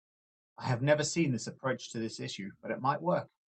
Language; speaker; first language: English; native; English